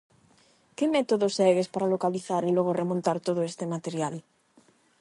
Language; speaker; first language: Galician; non-native, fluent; Spanish